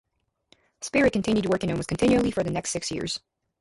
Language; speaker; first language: English; native; English